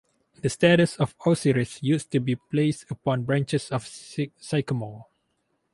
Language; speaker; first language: English; non-native, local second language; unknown